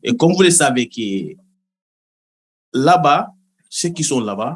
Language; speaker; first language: French; non-native, local second language; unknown